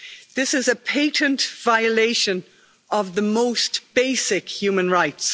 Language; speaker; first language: English; native; English